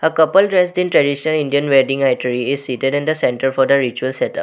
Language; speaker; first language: English; non-native, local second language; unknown